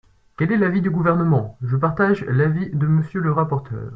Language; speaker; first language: French; native; French